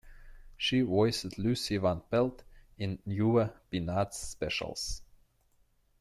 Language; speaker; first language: English; non-native, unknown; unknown